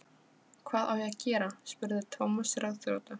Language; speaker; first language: Icelandic; non-native, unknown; Polish